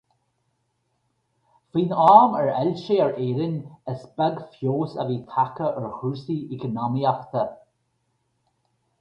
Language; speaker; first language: Irish; native; Irish